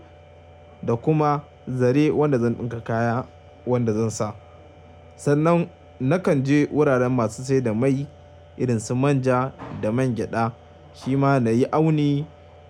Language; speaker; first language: Hausa; native; Hausa